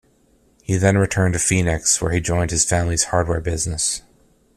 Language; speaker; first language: English; native; English